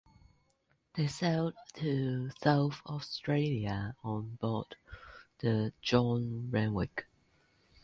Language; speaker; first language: English; non-native, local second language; Cantonese